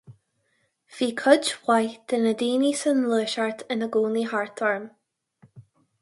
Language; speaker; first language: Irish; non-native, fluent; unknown